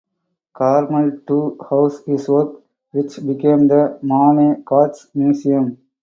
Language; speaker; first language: English; non-native, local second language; Tamil